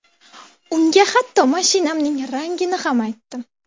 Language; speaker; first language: Uzbek; native; Uzbek